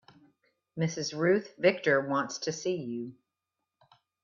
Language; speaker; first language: English; native; English